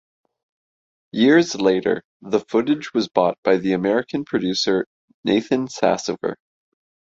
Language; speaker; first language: English; native; English